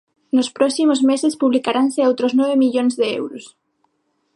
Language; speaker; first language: Galician; non-native, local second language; Spanish